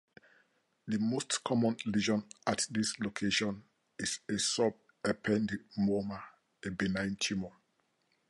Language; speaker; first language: English; native; English